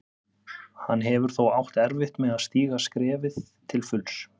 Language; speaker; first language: Icelandic; native; Icelandic